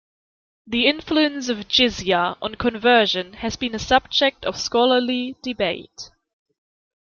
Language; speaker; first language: English; non-native, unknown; German